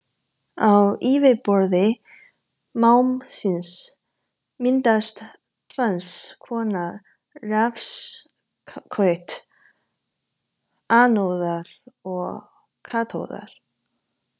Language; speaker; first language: Icelandic; non-native, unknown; Chinese